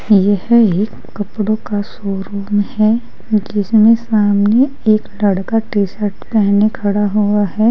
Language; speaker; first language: Hindi; native; Hindi